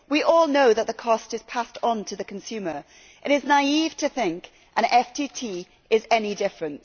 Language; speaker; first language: English; native; English